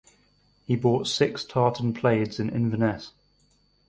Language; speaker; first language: English; native; English